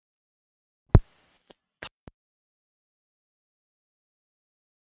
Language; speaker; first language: Icelandic; native; Icelandic